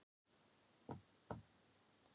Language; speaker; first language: Icelandic; non-native, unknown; Thai